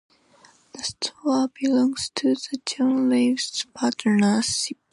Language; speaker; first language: English; non-native, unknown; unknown